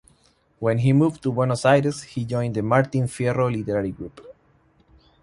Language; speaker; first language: English; non-native, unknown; Spanish